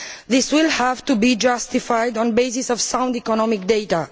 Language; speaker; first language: English; non-native, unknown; Romanian